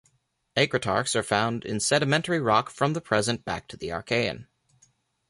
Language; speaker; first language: English; native; English